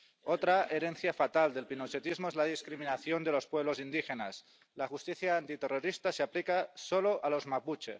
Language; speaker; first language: Spanish; non-native, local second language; Catalan